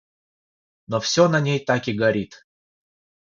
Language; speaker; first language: Russian; non-native, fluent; Georgian